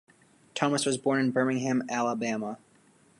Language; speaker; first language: English; native; English